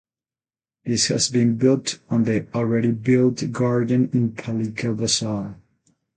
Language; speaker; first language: English; non-native, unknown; Spanish